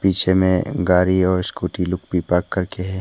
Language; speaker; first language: Hindi; non-native, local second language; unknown